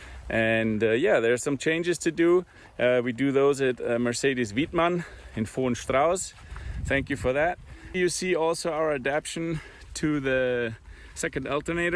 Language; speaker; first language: English; non-native, fluent; German